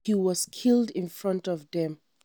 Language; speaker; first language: English; non-native, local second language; Hausa